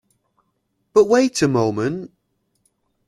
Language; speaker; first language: English; native; English